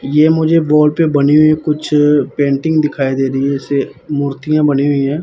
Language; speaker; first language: Hindi; non-native, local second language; Punjabi